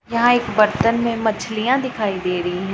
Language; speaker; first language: Hindi; non-native, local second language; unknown